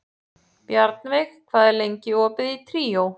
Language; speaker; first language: Icelandic; native; Icelandic